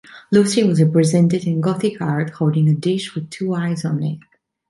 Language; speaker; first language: English; non-native, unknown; Italian